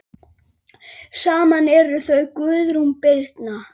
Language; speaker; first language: Icelandic; native; Icelandic